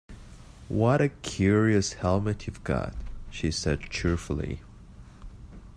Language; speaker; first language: English; native; English